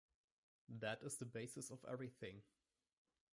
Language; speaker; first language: English; non-native, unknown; German